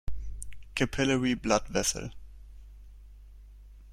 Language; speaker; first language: English; non-native, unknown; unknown